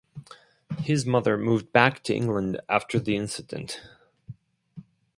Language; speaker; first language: English; non-native, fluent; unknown